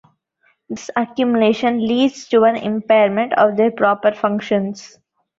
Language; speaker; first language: English; non-native, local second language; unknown